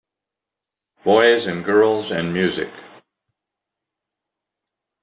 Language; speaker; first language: English; native; English